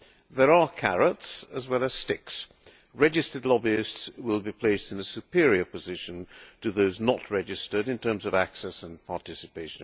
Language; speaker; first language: English; non-native, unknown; Hungarian